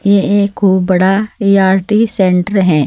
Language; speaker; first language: Hindi; native; Hindi